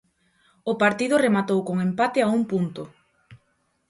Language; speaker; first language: Galician; native; Galician